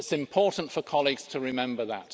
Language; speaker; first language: English; native; English